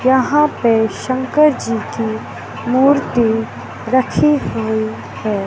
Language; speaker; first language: Hindi; native; Hindi